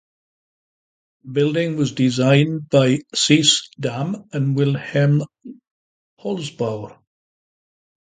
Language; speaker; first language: English; native; English